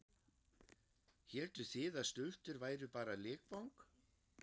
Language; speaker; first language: Icelandic; non-native, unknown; German